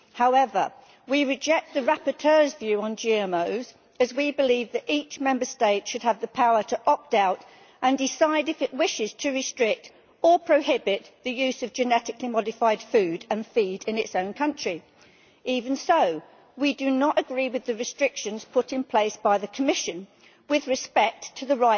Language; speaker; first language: English; native; English